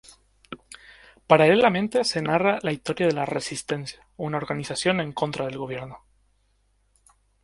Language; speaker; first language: Spanish; native; Spanish